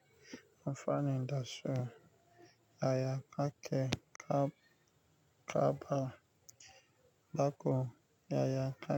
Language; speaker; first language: Hausa; native; Hausa